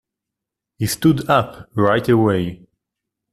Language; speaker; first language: English; non-native, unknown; Hebrew